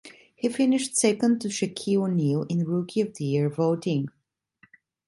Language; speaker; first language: English; non-native, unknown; Italian